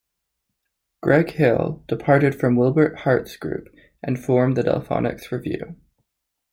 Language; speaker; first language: English; native; English